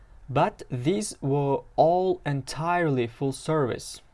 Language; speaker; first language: English; non-native, fluent; Uzbek